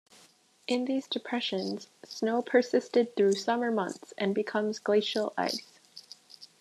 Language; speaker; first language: English; native; English